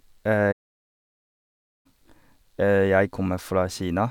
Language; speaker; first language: Norwegian; non-native, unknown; Chinese